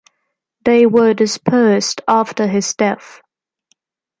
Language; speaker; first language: English; non-native, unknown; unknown